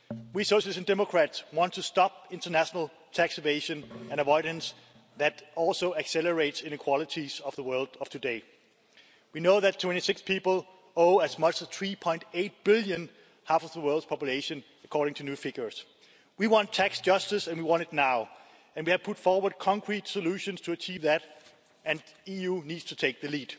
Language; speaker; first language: English; non-native, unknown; Danish